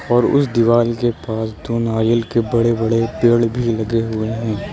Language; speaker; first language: Hindi; native; Hindi